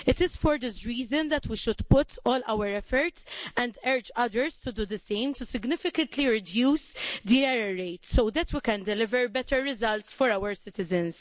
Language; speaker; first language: English; non-native, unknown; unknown